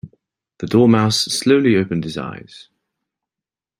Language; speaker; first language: English; native; English